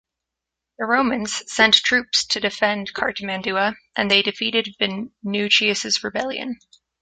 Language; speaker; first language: English; native; English